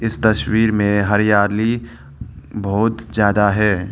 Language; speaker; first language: Hindi; non-native, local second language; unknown